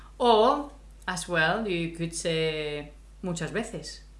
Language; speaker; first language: English; non-native, fluent; Spanish